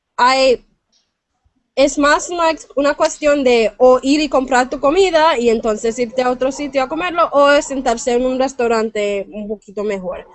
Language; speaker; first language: Spanish; non-native, fluent; English